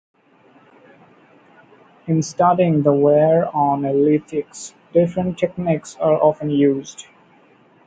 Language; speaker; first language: English; non-native, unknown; Bangla